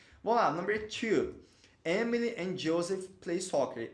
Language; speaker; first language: English; non-native, fluent; Portuguese